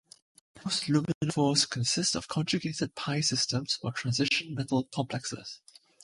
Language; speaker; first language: English; non-native, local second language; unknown